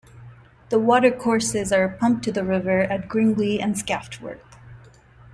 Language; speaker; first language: English; non-native, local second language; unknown